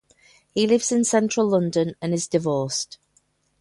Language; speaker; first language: English; native; English